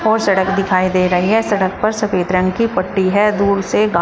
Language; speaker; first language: Hindi; native; Hindi